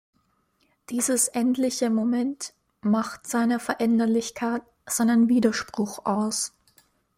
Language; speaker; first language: German; native; German